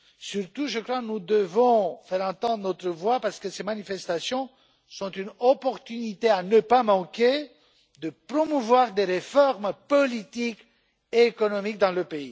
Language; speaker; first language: French; non-native, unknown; Romanian